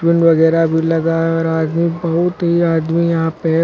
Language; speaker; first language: Hindi; native; Hindi